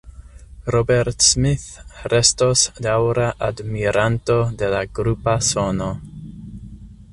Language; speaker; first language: Esperanto; non-native, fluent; English